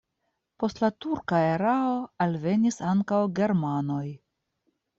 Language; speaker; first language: Esperanto; non-native, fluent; Russian